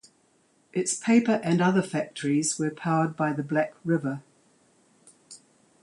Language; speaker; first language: English; native; English